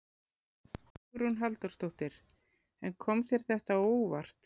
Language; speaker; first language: Icelandic; native; Icelandic